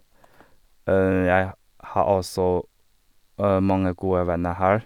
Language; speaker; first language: Norwegian; non-native, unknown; Chinese